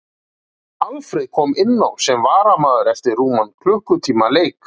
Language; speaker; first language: Icelandic; native; Icelandic